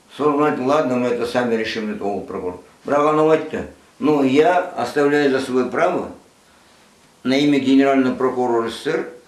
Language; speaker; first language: Russian; non-native, local second language; Kazakh